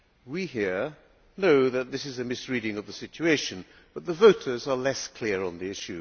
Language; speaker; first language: English; non-native, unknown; Hungarian